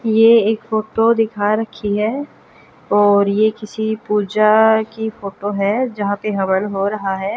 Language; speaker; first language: Hindi; native; Hindi